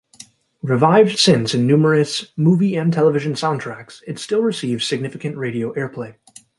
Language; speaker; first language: English; native; English